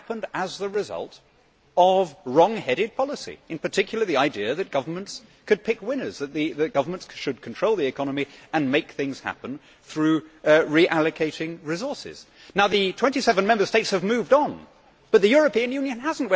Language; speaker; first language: English; native; English